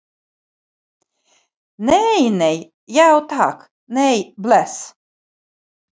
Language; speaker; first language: Icelandic; non-native, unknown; Ukrainian